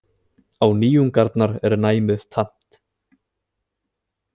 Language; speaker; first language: Icelandic; native; Icelandic